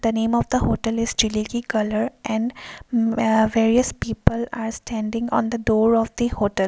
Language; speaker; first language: English; non-native, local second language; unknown